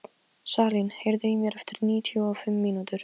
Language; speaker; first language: Icelandic; non-native, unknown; Polish